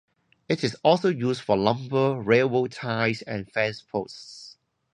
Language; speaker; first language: English; non-native, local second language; Cantonese